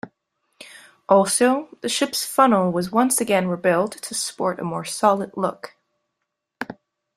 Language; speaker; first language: English; non-native, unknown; German